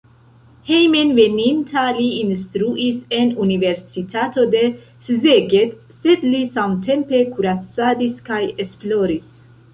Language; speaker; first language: Esperanto; non-native, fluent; Central Kurdish